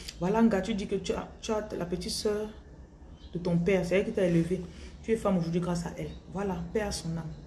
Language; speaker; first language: French; non-native, local second language; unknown